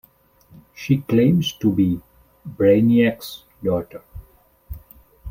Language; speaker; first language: English; non-native, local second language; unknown